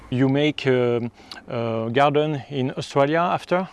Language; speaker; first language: English; non-native, learner; French